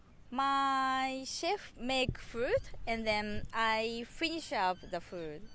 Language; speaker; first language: English; non-native, learner; Japanese